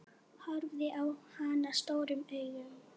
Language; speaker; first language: Icelandic; non-native, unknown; Polish